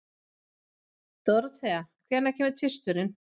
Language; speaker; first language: Icelandic; non-native, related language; Swedish